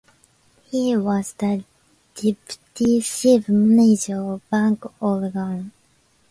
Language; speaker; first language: English; non-native, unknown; Japanese